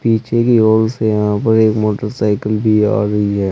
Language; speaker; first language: Hindi; native; Hindi